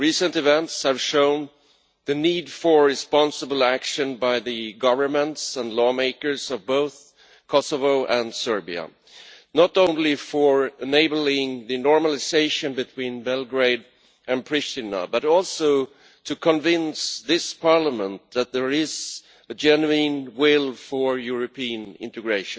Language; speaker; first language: English; non-native, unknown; Swedish